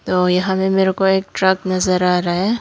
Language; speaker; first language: Hindi; non-native, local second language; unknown